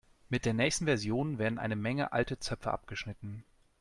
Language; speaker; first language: German; native; German